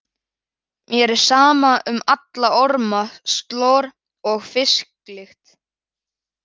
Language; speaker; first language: Icelandic; native; Icelandic